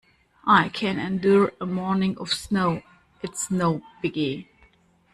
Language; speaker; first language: English; non-native, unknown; German